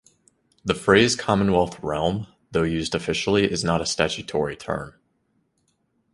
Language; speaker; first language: English; native; English